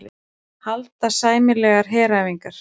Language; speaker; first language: Icelandic; native; Icelandic